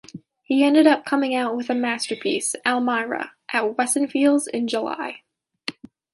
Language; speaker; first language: English; native; English